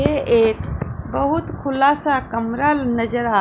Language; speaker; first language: Hindi; non-native, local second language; Punjabi